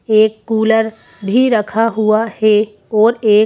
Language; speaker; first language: Hindi; native; Hindi